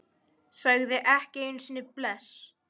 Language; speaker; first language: Icelandic; non-native, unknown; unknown